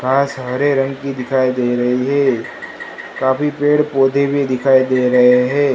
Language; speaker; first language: Hindi; non-native, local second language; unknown